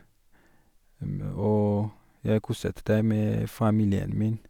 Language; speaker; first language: Norwegian; non-native, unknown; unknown